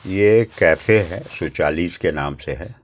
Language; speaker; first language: Hindi; native; Hindi